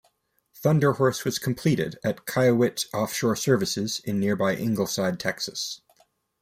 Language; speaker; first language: English; native; English